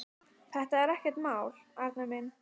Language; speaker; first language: Icelandic; native; Icelandic